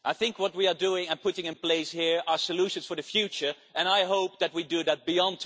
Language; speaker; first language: English; non-native, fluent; Dutch